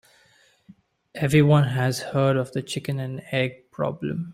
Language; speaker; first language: English; non-native, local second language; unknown